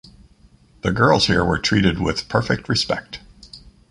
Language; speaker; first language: English; native; English